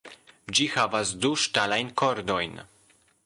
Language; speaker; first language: Esperanto; non-native, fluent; Polish